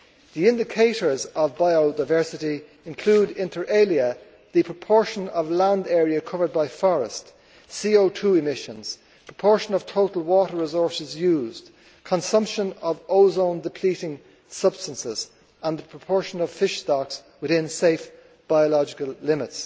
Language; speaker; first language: English; native; English